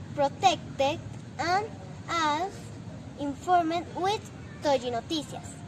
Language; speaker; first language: English; non-native, learner; Spanish